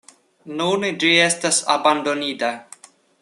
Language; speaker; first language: Esperanto; non-native, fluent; Russian